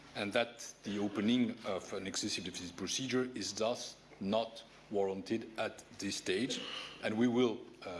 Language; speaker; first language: English; non-native, fluent; French